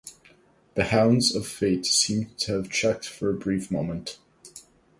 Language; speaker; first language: English; native; English